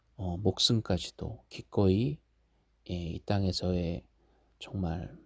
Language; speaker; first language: Korean; native; Korean